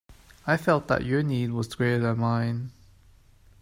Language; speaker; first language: English; non-native, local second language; Cantonese